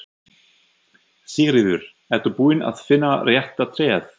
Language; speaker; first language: Icelandic; non-native, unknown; German